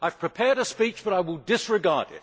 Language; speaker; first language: English; native; English